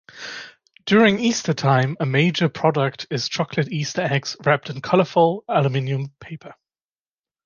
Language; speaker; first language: English; non-native, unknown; German